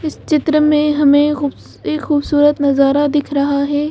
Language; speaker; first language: Hindi; native; Hindi